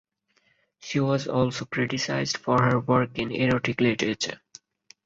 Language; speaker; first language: English; non-native, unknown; Bangla